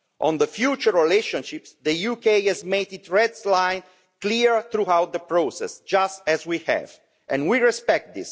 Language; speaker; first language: English; non-native, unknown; Italian